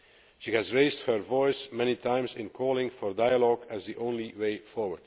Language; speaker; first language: English; non-native, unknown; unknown